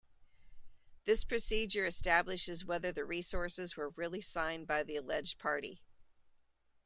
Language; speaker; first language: English; native; English